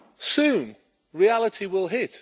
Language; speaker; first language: English; native; English